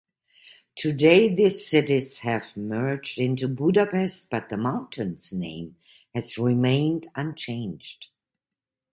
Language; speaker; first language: English; non-native, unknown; German